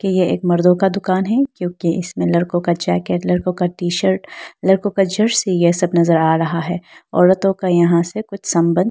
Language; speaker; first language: Hindi; non-native, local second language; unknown